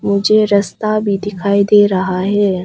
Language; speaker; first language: Hindi; early bilingual, other home language; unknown